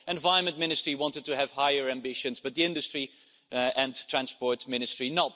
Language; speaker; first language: English; non-native, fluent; Dutch